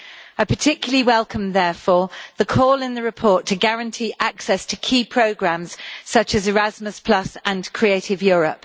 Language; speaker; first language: English; native; English